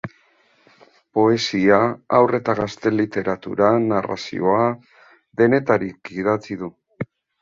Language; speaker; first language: Basque; native; Basque